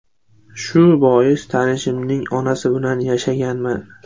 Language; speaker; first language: Uzbek; native; Uzbek